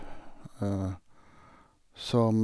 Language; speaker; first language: Norwegian; non-native, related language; Swedish